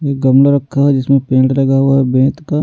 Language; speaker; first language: Hindi; native; Hindi